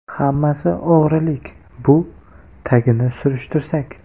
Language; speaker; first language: Uzbek; non-native, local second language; Kara-Kalpak